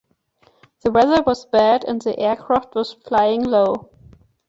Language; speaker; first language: English; non-native, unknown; German